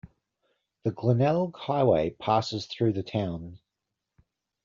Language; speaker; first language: English; native; English